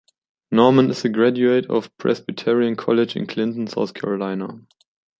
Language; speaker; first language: English; non-native, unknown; German